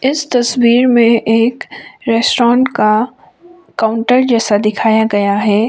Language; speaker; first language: Hindi; non-native, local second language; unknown